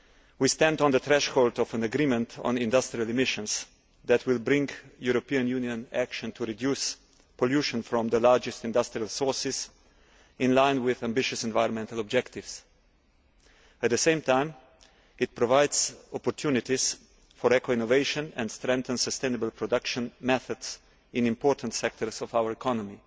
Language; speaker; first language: English; non-native, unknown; Slovenian